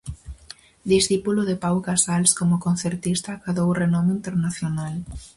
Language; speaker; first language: Galician; native; Galician